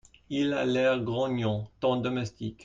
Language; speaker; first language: French; non-native, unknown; English